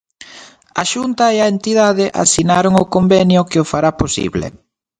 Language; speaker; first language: Galician; native; Galician